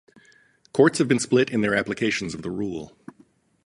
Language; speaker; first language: English; native; English